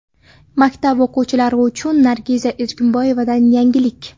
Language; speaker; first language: Uzbek; non-native, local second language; Kara-Kalpak